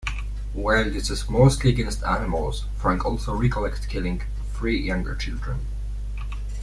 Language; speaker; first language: English; non-native, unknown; Polish